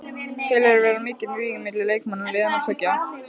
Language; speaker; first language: Icelandic; native; Icelandic